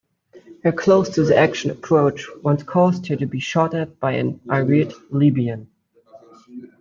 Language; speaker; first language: English; native; English